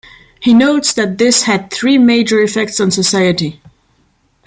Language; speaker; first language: English; non-native, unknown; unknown